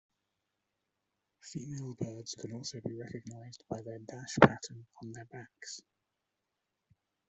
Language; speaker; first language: English; native; English